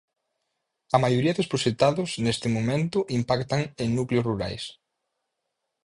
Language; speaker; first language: Galician; native; Galician